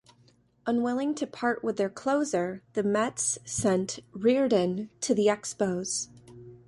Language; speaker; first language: English; native; English